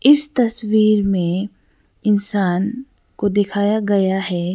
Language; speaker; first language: Hindi; non-native, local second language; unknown